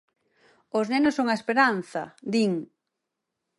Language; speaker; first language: Galician; native; Galician